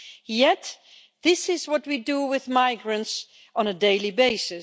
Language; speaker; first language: English; non-native, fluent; Dutch